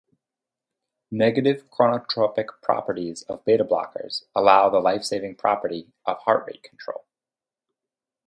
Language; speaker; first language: English; native; English